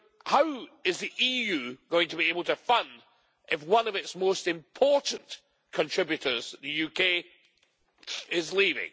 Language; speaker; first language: English; native; English